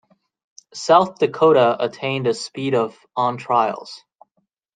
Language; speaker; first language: English; native; English